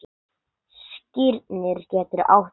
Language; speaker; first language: Icelandic; non-native, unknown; English